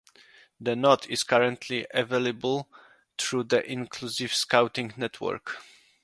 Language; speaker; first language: English; non-native, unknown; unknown